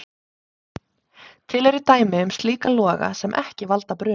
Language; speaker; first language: Icelandic; native; Icelandic